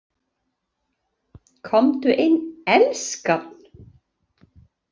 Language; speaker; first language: Icelandic; native; Icelandic